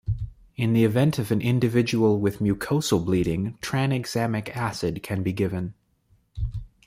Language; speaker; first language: English; native; English